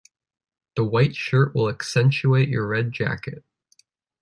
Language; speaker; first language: English; native; English